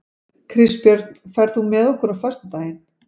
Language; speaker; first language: Icelandic; native; Icelandic